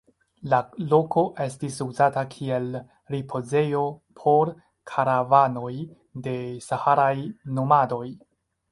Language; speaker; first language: Esperanto; non-native, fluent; Chinese